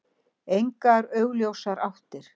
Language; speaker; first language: Icelandic; native; Icelandic